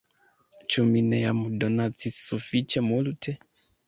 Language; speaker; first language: Esperanto; non-native, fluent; Kinyarwanda